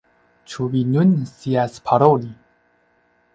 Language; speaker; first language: Esperanto; non-native, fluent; Chinese